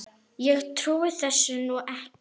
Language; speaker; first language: Icelandic; non-native, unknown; Arabic